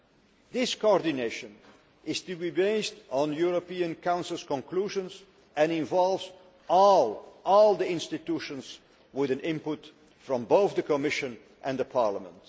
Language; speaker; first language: English; non-native, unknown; Dutch